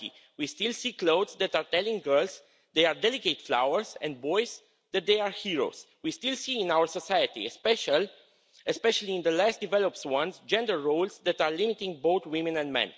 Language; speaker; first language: English; non-native, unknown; Romanian